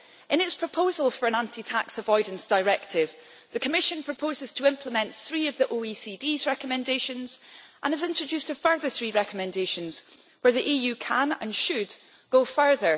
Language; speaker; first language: English; native; English